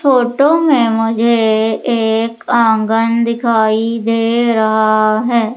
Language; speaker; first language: Hindi; native; Hindi